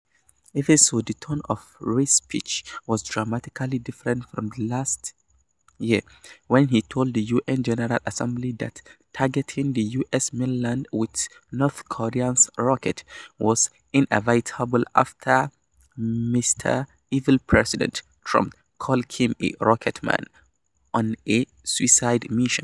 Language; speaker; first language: English; non-native, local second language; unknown